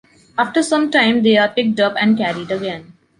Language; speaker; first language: English; non-native, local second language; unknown